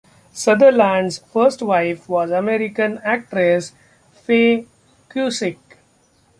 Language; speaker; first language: English; non-native, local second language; Marathi